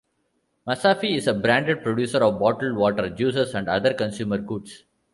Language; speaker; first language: English; non-native, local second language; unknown